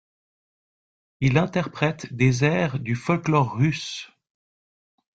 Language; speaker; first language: French; native; French